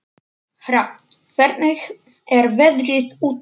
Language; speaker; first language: Icelandic; non-native, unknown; Polish